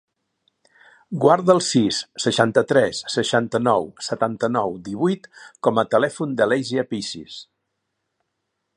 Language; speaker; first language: Catalan; native; Catalan